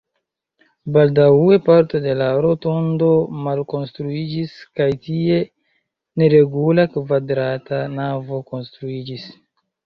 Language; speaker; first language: Esperanto; non-native, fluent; Chinese